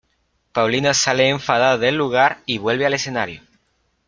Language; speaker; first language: Spanish; native; Spanish